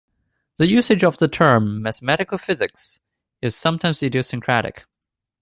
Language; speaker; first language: English; non-native, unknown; Chinese